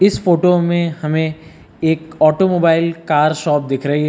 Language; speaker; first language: Hindi; native; Hindi